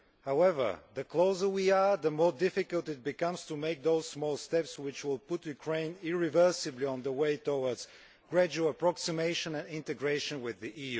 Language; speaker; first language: English; non-native, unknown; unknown